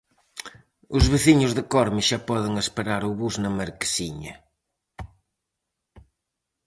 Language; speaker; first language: Galician; native; Galician